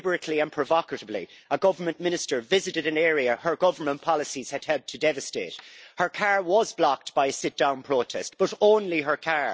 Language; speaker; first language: English; native; English